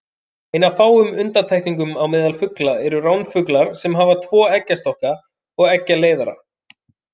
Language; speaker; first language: Icelandic; native; Icelandic